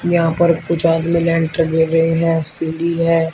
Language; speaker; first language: Hindi; native; Hindi